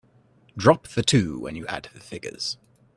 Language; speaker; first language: English; native; English